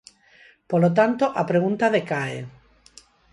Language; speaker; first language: Galician; non-native, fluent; Spanish